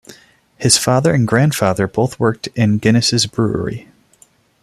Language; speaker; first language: English; non-native, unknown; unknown